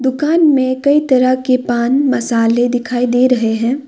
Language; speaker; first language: Hindi; non-native, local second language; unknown